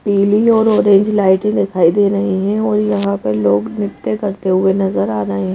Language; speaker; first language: Hindi; native; Hindi